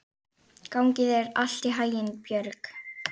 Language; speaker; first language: Icelandic; native; Icelandic